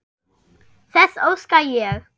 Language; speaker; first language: Icelandic; non-native, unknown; German